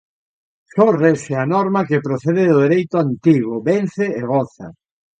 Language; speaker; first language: Galician; native; Galician